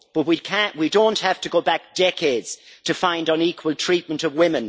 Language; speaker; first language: English; native; English